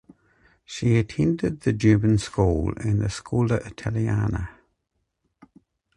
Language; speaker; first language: English; native; English